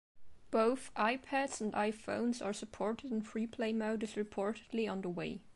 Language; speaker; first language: English; non-native, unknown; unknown